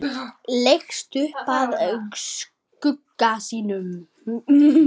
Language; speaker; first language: Icelandic; native; Icelandic